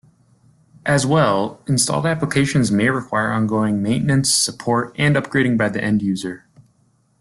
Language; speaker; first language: English; native; English